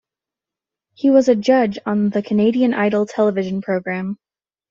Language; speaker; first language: English; native; English